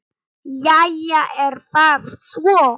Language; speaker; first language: Icelandic; non-native, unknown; Polish